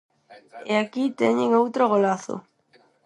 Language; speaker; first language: Galician; non-native, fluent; Spanish